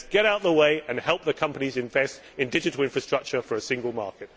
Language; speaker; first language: English; native; English